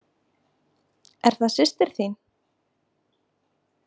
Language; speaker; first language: Icelandic; native; Icelandic